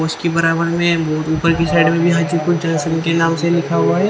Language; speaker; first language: Hindi; native; Hindi